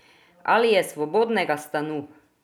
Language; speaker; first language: Slovenian; non-native, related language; Croatian